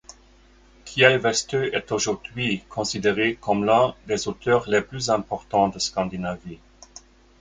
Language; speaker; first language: French; non-native, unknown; German